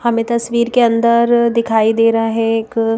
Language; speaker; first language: Hindi; native; Hindi